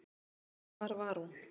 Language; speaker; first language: Icelandic; native; Icelandic